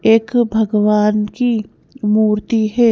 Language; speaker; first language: Hindi; native; Hindi